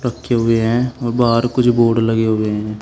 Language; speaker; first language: Hindi; native; Hindi